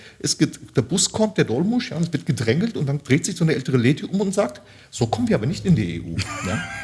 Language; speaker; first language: German; early bilingual, other home language; Turkish